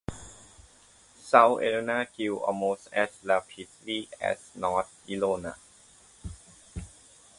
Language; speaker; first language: English; non-native, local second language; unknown